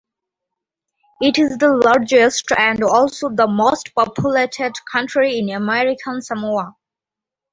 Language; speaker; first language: English; non-native, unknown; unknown